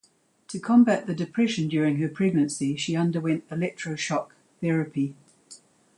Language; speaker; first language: English; native; English